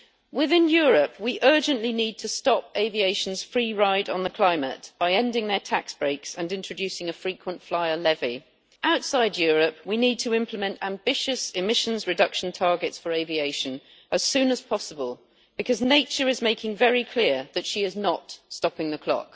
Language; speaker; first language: English; native; English